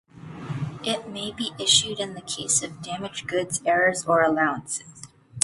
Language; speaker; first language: English; native; English